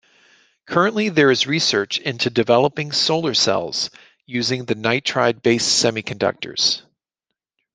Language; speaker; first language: English; native; English